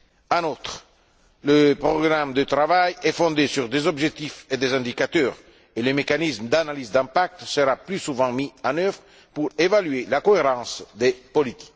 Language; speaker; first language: French; non-native, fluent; Italian